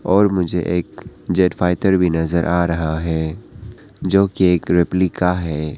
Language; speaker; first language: Hindi; non-native, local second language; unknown